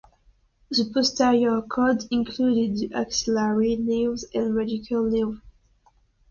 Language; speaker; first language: English; non-native, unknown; French